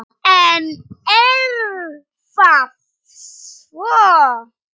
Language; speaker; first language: Icelandic; non-native, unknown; Polish